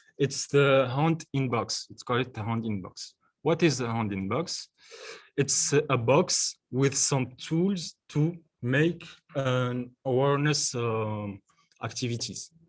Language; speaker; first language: English; non-native, learner; French